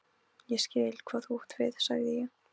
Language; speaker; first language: Icelandic; non-native, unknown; Polish